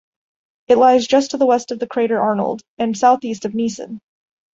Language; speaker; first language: English; native; English